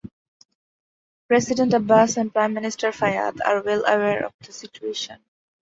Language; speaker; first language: English; non-native, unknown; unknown